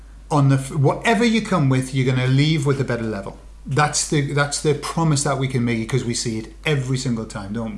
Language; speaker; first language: English; native; English